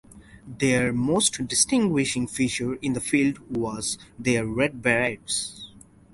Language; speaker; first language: English; non-native, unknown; Bangla